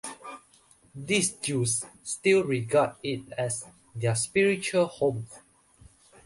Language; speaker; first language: English; non-native, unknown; Chinese